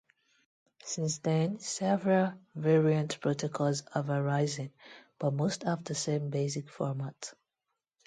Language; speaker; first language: English; non-native, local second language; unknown